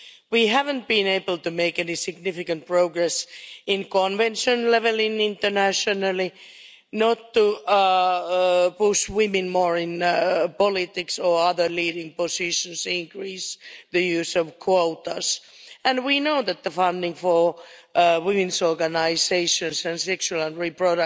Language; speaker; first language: English; non-native, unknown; Finnish